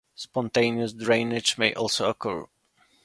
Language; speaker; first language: English; non-native, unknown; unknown